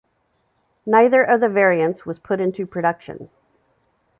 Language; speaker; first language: English; native; English